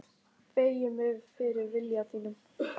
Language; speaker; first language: Icelandic; non-native, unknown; Polish